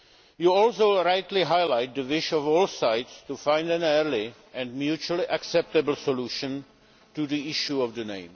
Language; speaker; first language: English; non-native, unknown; Czech